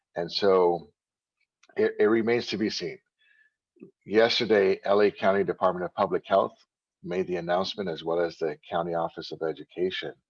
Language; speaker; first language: English; native; English